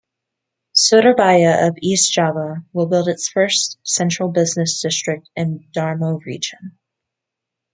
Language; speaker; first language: English; native; English